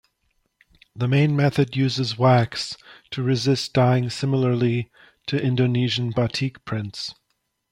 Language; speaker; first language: English; native; English